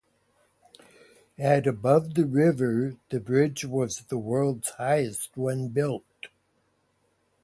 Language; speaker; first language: English; native; English